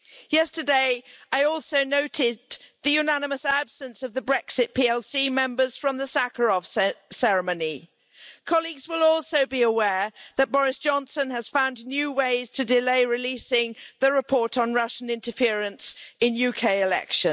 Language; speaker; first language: English; native; English